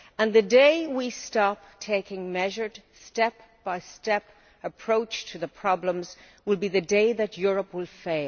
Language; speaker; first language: English; native; English